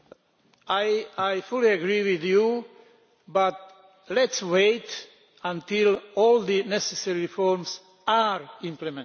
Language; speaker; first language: English; non-native, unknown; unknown